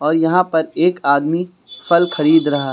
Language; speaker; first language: Hindi; native; Hindi